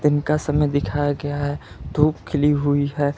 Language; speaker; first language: Hindi; non-native, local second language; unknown